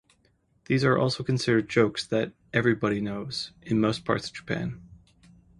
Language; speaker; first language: English; native; English